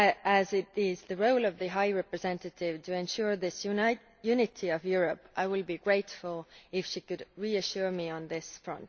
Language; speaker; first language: English; non-native, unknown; Estonian